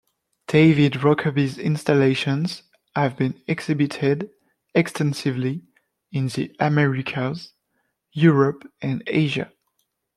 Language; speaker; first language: English; non-native, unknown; French